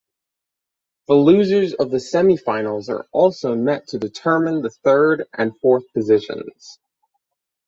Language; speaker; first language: English; native; English